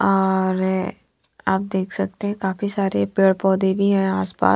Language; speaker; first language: Hindi; non-native, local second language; Punjabi